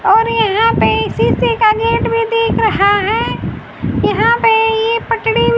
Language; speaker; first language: Hindi; native; Hindi